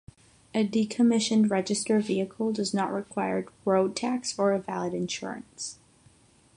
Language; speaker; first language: English; non-native, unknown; Catalan